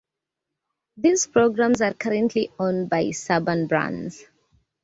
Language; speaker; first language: English; native; English